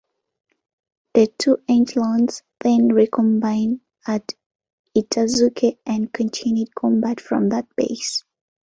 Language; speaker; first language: English; non-native, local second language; Ganda